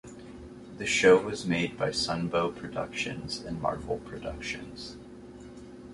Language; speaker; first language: English; native; English